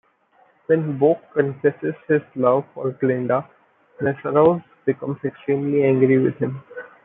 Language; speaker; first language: English; non-native, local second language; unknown